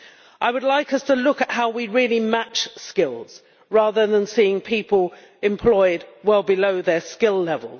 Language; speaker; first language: English; native; English